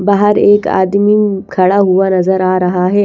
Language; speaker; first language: Hindi; native; Hindi